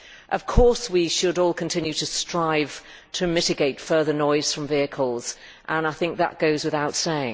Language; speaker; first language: English; native; English